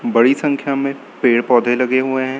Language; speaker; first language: Hindi; native; Hindi